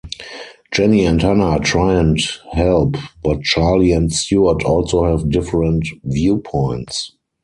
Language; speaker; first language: English; non-native, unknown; German